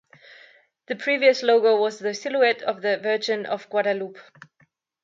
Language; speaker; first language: English; non-native, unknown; German